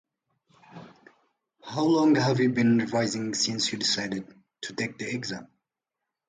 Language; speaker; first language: English; non-native, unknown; Amharic